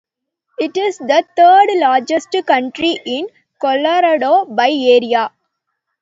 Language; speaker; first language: English; non-native, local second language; Tamil